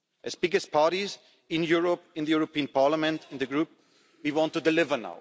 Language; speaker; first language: English; non-native, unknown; German